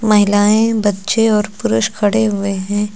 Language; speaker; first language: Hindi; native; Hindi